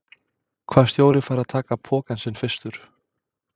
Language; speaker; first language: Icelandic; non-native, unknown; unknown